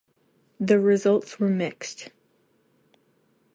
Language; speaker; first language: English; native; English